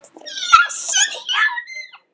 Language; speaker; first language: Icelandic; native; Icelandic